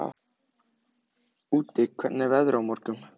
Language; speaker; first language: Icelandic; native; Icelandic